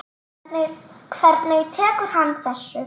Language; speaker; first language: Icelandic; native; Icelandic